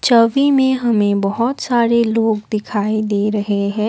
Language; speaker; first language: Hindi; non-native, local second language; Assamese